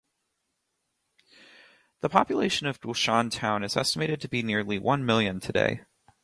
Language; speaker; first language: English; native; English